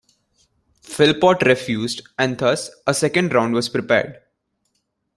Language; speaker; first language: English; non-native, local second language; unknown